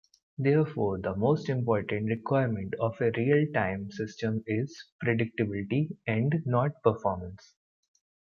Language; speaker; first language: English; non-native, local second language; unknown